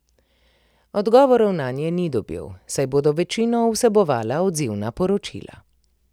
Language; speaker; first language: Slovenian; native; Slovenian